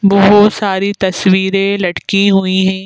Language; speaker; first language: Hindi; native; Hindi